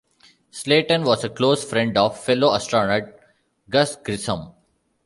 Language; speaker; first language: English; non-native, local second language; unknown